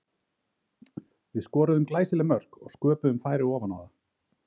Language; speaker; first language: Icelandic; native; Icelandic